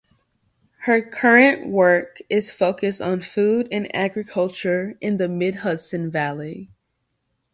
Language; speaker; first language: English; native; English